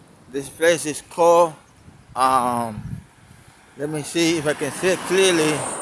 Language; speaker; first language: English; non-native, fluent; Spanish